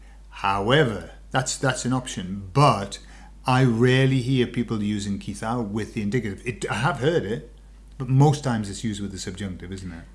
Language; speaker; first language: English; native; English